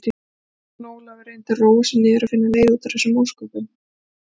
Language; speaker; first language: Icelandic; native; Icelandic